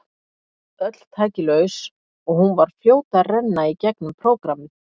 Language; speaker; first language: Icelandic; native; Icelandic